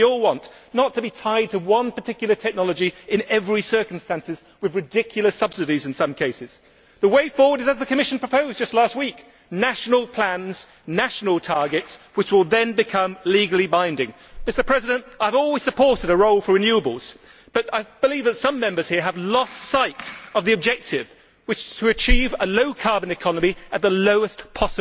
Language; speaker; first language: English; native; English